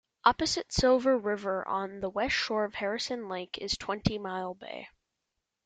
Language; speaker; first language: English; native; English